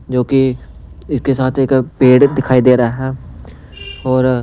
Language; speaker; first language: Hindi; non-native, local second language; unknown